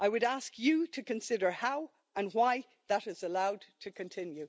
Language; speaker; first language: English; native; English